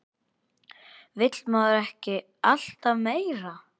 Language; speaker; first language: Icelandic; native; Icelandic